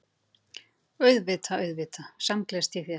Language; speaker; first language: Icelandic; native; Icelandic